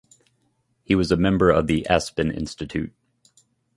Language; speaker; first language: English; native; English